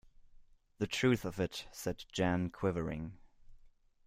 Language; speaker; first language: English; non-native, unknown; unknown